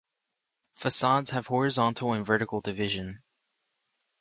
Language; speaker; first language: English; native; English